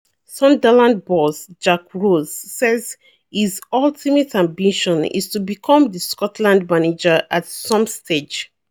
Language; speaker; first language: English; non-native, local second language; Yoruba